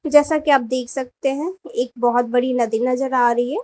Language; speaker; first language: Hindi; native; Hindi